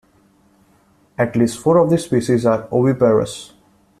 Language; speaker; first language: English; non-native, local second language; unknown